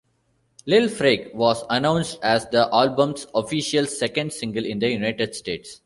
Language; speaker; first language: English; non-native, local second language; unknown